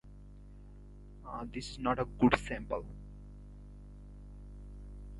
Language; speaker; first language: English; non-native, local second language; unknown